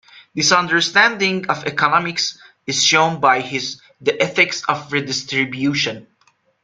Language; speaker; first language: English; non-native, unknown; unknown